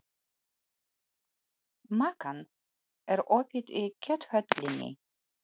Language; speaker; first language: Icelandic; non-native, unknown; Polish